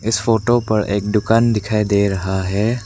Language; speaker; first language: Hindi; non-native, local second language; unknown